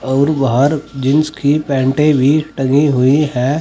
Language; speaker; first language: Hindi; native; Hindi